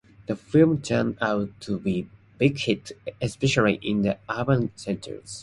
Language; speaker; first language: English; non-native, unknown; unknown